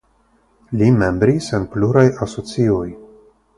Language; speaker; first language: Esperanto; non-native, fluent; Russian